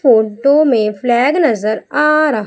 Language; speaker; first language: Hindi; native; Hindi